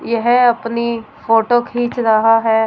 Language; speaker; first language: Hindi; non-native, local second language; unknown